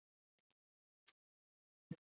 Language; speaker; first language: Icelandic; non-native, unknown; English